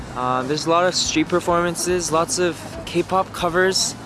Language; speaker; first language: English; early bilingual, other home language; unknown